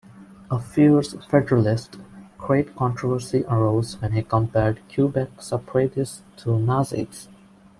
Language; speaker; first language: English; non-native, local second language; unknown